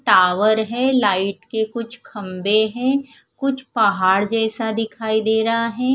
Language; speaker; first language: Hindi; non-native, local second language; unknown